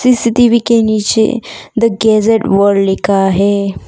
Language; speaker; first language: Hindi; non-native, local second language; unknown